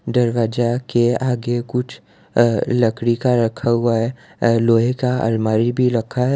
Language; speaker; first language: Hindi; non-native, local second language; Gujarati